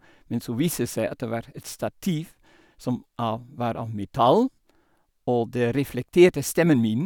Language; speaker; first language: Norwegian; non-native, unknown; Dutch